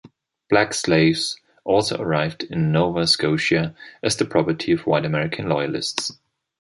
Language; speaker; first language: English; non-native, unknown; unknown